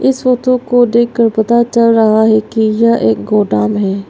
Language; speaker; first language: Hindi; non-native, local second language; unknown